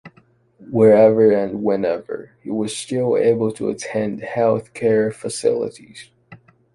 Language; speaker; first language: English; non-native, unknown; Chinese